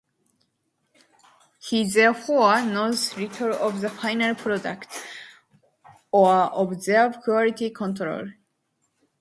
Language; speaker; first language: English; non-native, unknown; Japanese